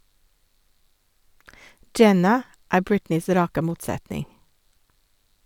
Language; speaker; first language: Norwegian; non-native, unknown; English